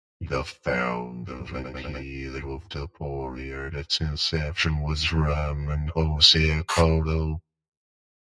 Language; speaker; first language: English; non-native, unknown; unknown